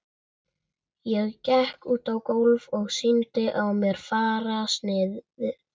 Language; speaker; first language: Icelandic; native; Icelandic